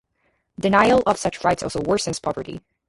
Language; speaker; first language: English; native; English